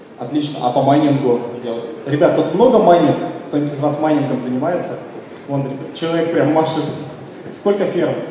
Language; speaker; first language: Russian; native; Russian